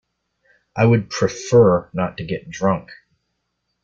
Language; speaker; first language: English; native; English